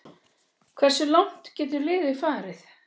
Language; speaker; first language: Icelandic; native; Icelandic